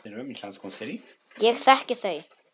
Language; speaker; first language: Icelandic; non-native, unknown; Polish